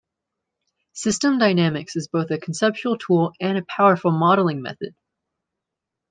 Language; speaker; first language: English; native; English